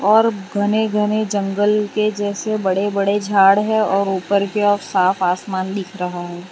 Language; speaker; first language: Hindi; non-native, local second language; Gujarati